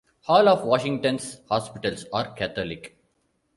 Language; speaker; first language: English; non-native, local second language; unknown